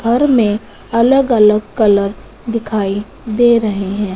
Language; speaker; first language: Hindi; non-native, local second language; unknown